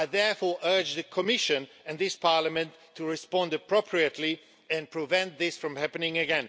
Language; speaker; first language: English; non-native, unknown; Swedish